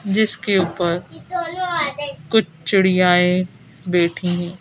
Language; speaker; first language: Hindi; native; Hindi